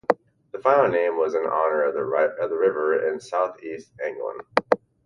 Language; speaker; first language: English; native; English